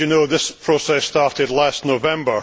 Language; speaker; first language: English; native; English